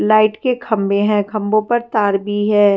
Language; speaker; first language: Hindi; non-native, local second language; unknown